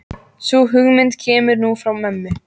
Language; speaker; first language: Icelandic; native; Icelandic